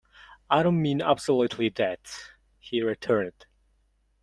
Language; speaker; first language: English; non-native, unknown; Mongolian